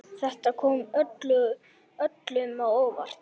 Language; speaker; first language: Icelandic; native; Icelandic